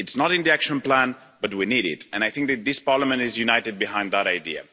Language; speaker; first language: English; non-native, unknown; Spanish